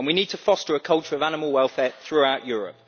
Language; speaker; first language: English; native; English